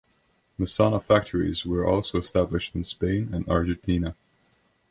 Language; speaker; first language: English; non-native, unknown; Estonian